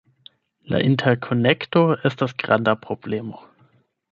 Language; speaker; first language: Esperanto; non-native, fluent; German